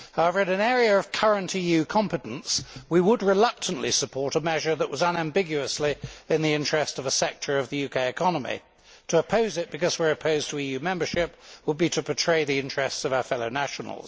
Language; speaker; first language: English; native; English